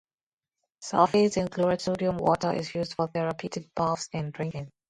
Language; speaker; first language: English; non-native, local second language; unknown